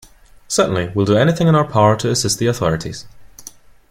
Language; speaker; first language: English; non-native, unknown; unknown